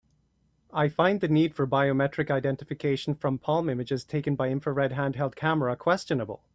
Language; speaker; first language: English; native; English